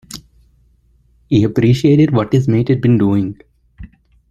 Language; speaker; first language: English; native; English